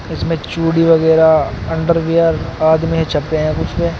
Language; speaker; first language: Hindi; native; Hindi